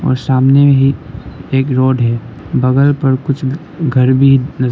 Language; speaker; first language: Hindi; non-native, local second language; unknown